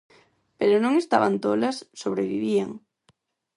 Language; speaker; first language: Galician; non-native, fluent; Spanish